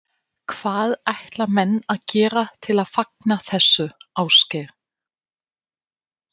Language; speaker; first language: Icelandic; non-native, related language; Danish